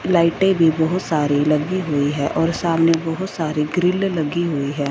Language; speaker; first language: Hindi; non-native, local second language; Punjabi